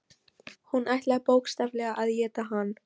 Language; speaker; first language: Icelandic; non-native, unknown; Polish